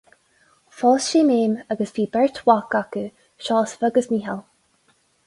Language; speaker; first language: Irish; non-native, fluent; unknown